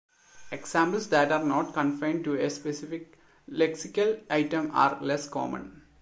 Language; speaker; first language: English; non-native, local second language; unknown